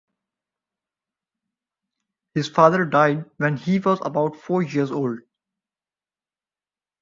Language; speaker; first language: English; non-native, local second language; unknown